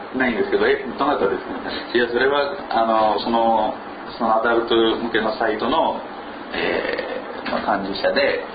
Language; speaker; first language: Japanese; non-native, fluent; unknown